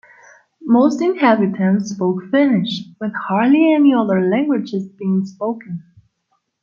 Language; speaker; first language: English; non-native, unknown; Spanish